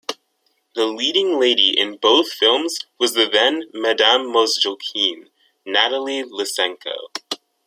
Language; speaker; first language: English; native; English